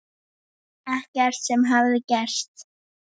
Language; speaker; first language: Icelandic; native; Icelandic